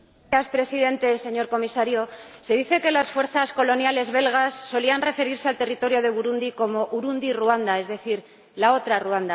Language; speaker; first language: Spanish; native; Spanish